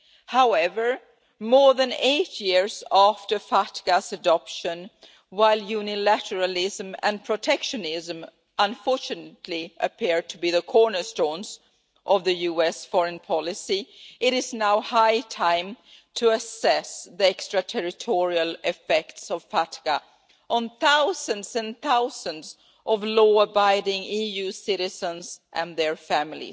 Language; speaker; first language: English; non-native, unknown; Swedish